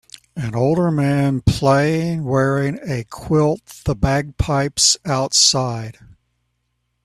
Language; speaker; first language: English; native; English